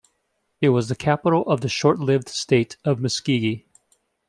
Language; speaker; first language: English; native; English